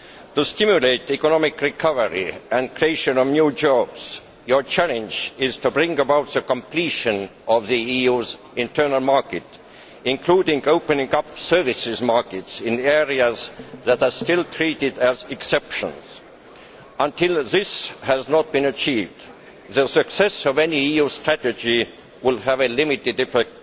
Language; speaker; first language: English; non-native, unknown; Estonian